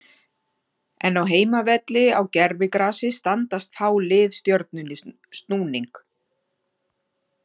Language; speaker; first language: Icelandic; native; Icelandic